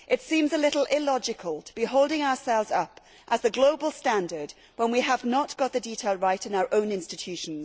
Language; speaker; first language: English; native; English